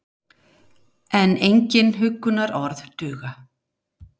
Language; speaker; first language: Icelandic; native; Icelandic